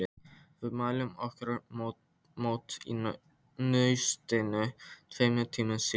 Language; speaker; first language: Icelandic; non-native, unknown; Polish